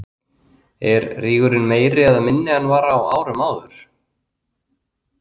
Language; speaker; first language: Icelandic; native; Icelandic